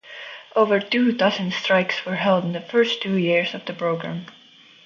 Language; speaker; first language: English; non-native, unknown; Estonian